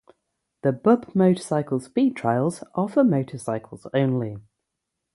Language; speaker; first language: English; native; English